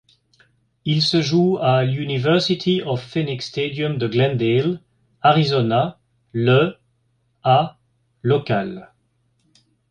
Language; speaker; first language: French; native; French